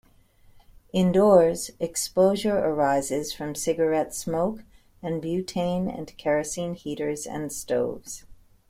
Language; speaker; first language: English; native; English